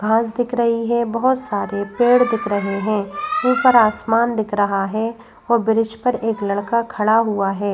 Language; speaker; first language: Hindi; native; Hindi